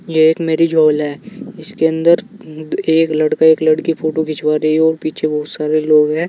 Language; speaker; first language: Hindi; native; Hindi